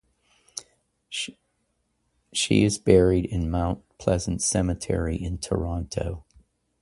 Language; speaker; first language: English; native; English